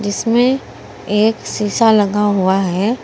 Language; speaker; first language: Hindi; native; Hindi